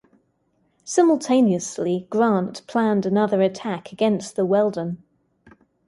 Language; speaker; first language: English; native; English